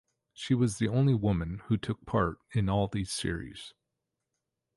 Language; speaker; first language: English; native; English